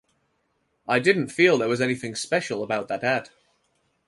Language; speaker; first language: English; native; English